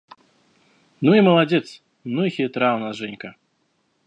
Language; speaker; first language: Russian; native; Russian